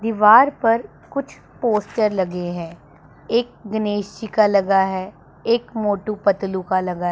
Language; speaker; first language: Hindi; non-native, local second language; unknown